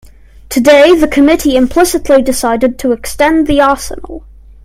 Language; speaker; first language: English; native; English